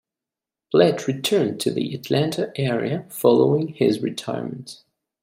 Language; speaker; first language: English; non-native, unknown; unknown